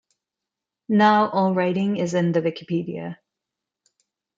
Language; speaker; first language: English; non-native, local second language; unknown